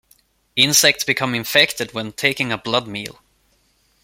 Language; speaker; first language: English; non-native, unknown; Swedish